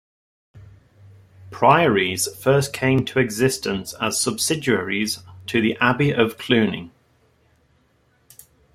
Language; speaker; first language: English; native; English